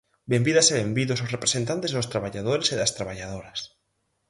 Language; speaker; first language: Galician; native; Galician